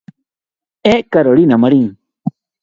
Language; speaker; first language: Galician; native; Galician